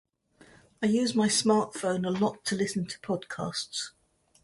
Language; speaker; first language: English; native; English